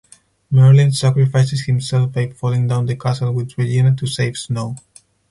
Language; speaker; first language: English; non-native, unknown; Spanish